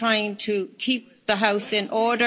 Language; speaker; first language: English; native; English